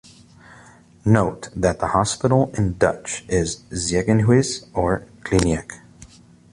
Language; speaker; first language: English; native; English